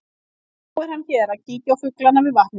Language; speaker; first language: Icelandic; native; Icelandic